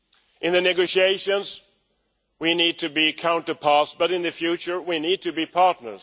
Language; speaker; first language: English; non-native, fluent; Swedish